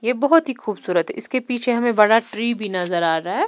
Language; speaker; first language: Hindi; non-native, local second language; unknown